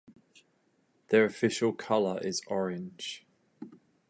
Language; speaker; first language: English; native; English